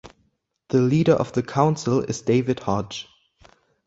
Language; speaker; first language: English; non-native, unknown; German